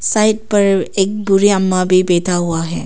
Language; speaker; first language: Hindi; non-native, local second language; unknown